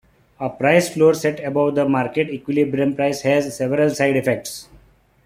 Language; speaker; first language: English; non-native, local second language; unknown